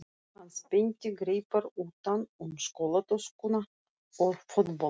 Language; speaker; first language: Icelandic; non-native, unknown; Russian